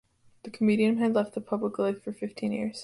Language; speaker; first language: English; native; English